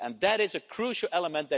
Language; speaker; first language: English; non-native, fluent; Dutch